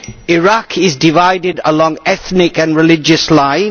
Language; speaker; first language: English; native; English